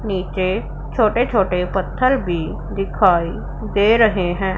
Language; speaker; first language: Hindi; non-native, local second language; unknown